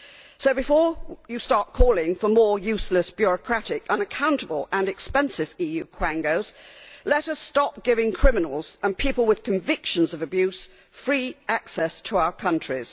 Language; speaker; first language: English; native; English